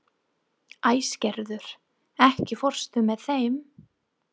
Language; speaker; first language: Icelandic; non-native, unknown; English